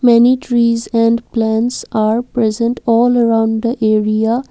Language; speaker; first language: English; non-native, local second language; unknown